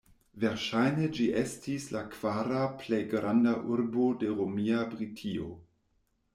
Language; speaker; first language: Esperanto; non-native, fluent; German